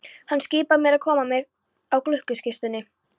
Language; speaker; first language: Icelandic; non-native, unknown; Polish